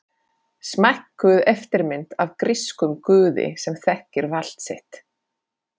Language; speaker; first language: Icelandic; non-native, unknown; Finnish